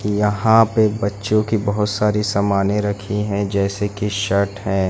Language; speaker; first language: Hindi; native; Hindi